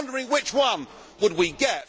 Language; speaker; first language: English; native; English